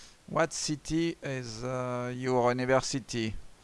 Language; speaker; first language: English; non-native, learner; French